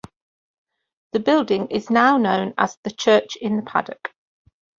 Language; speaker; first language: English; native; English